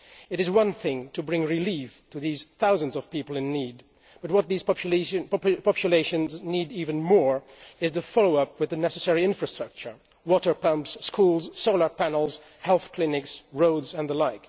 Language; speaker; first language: English; non-native, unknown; Dutch